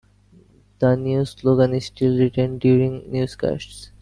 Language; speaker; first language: English; non-native, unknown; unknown